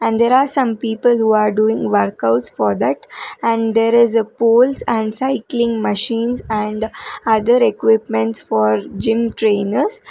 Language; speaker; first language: English; non-native, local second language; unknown